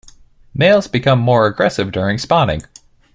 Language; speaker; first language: English; native; English